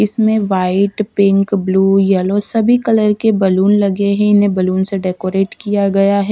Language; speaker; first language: Hindi; non-native, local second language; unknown